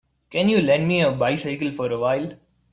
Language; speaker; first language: English; non-native, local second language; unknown